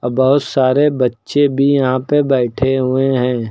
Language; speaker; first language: Hindi; native; Hindi